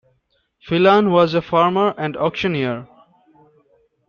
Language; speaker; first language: English; non-native, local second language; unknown